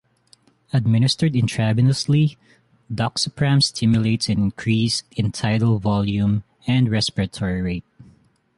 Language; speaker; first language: English; non-native, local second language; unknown